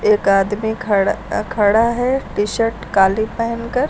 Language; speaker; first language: Hindi; native; Hindi